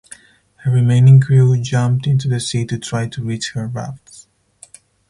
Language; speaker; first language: English; non-native, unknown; Spanish